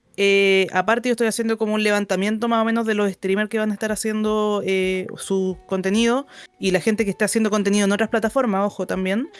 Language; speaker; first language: Spanish; native; Spanish